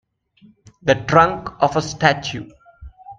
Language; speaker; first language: English; non-native, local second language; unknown